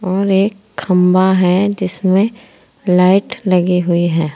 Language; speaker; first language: Hindi; native; Hindi